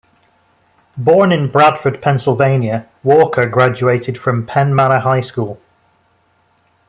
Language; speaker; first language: English; native; English